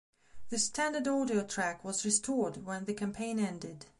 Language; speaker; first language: English; non-native, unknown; Belarusian